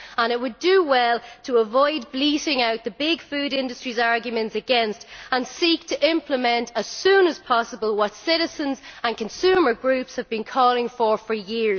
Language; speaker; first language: English; native; English